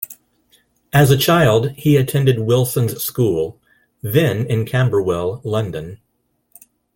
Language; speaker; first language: English; non-native, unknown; Spanish